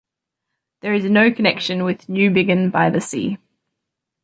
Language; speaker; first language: English; native; English